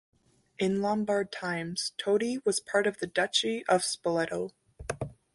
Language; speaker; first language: English; native; English